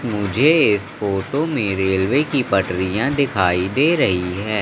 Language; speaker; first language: Hindi; native; Hindi